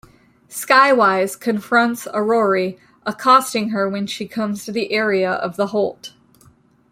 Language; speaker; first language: English; native; English